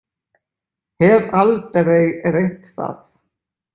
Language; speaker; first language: Icelandic; native; Icelandic